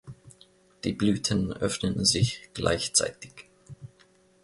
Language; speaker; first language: German; non-native, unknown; Finnish